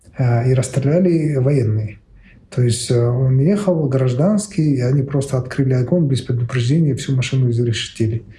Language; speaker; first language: Russian; native; Russian